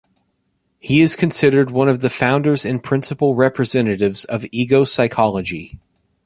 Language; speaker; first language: English; native; English